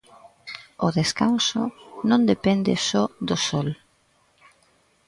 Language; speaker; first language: Galician; native; Galician